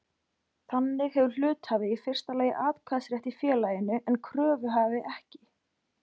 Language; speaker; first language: Icelandic; native; Icelandic